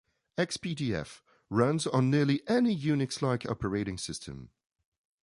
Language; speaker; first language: English; non-native, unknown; French